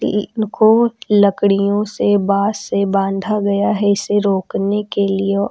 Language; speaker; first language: Hindi; native; Hindi